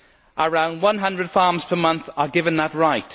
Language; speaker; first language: English; native; English